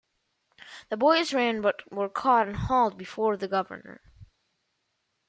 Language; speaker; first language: English; non-native, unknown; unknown